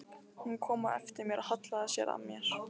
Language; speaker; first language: Icelandic; non-native, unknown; Lithuanian